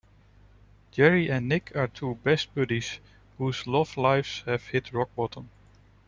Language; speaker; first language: English; non-native, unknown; Dutch